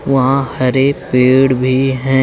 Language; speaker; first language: Hindi; native; Hindi